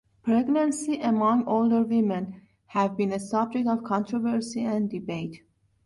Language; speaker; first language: English; non-native, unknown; Persian